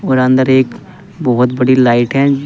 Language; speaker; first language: Hindi; native; Hindi